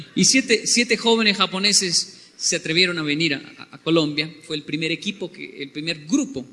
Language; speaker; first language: Spanish; native; Spanish